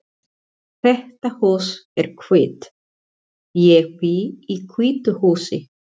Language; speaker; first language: Icelandic; non-native, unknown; Spanish